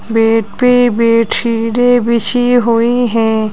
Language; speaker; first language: Hindi; native; Hindi